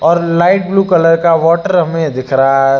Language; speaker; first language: Hindi; native; Hindi